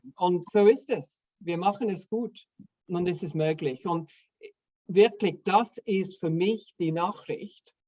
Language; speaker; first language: German; non-native, fluent; English